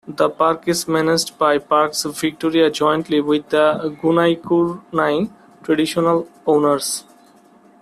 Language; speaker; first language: English; non-native, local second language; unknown